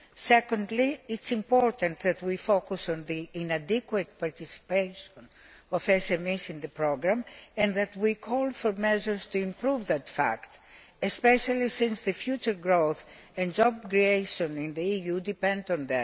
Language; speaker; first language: English; non-native, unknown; Greek